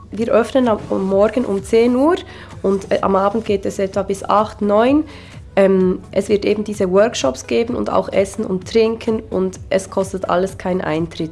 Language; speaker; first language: German; native; German